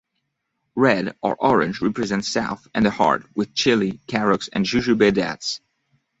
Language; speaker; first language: English; non-native, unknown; French